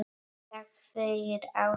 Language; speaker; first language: Icelandic; non-native, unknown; Polish